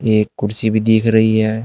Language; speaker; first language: Hindi; native; Hindi